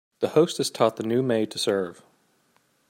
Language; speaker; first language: English; native; English